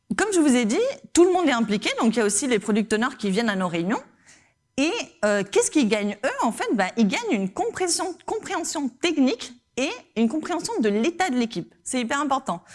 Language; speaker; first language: French; non-native, fluent; Spanish